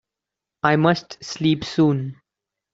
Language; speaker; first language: English; non-native, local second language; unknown